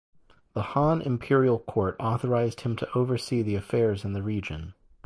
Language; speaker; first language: English; native; English